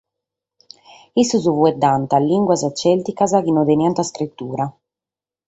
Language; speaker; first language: Sardinian; native; Sardinian